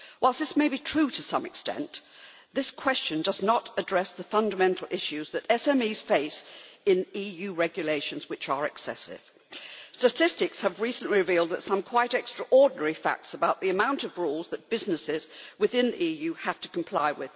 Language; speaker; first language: English; native; English